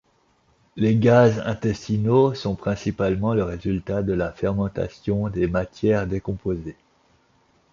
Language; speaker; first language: French; native; French